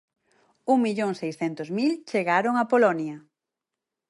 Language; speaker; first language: Galician; native; Galician